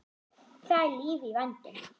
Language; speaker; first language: Icelandic; non-native, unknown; German